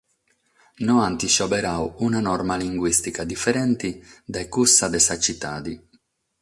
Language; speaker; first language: Sardinian; non-native, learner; Catalan